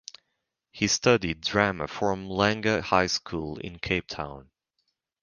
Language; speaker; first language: English; native; English